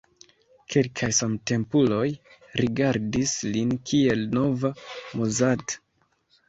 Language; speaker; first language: Esperanto; non-native, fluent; Kinyarwanda